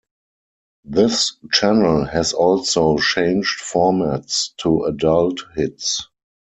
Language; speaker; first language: English; non-native, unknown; German